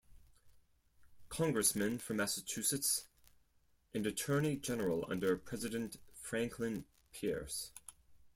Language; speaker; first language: English; non-native, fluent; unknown